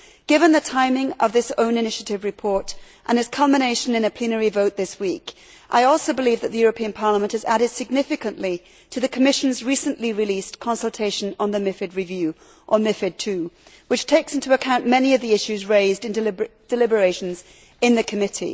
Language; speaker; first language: English; native; English